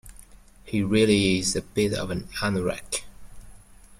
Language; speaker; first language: English; native; English